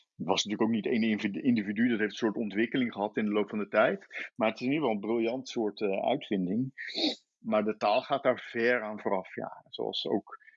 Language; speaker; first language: Dutch; native; Dutch